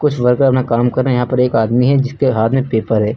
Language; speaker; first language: Hindi; native; Hindi